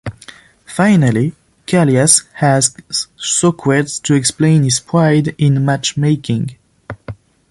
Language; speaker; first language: English; non-native, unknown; French